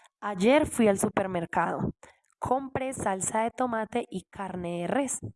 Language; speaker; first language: Spanish; non-native, learner; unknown